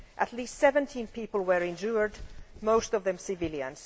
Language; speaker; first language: English; non-native, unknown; Finnish